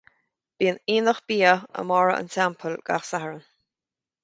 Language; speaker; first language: Irish; native; Irish